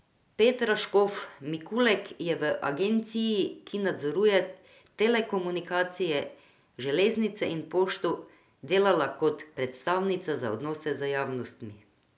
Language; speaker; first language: Slovenian; non-native, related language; Croatian